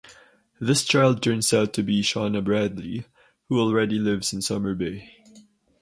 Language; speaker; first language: English; non-native, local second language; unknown